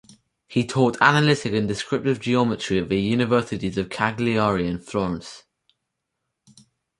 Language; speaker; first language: English; native; English